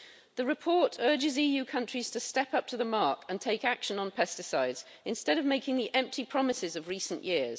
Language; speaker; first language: English; native; English